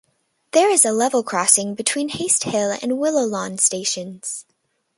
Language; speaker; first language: English; native; English